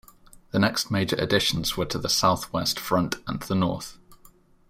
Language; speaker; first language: English; native; English